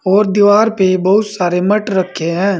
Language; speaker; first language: Hindi; native; Hindi